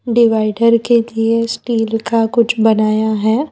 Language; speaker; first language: Hindi; non-native, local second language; Gujarati